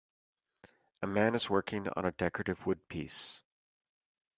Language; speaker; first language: English; native; English